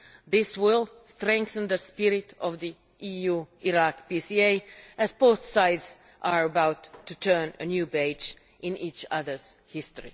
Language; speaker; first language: English; non-native, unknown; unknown